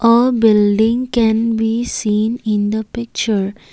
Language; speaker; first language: English; non-native, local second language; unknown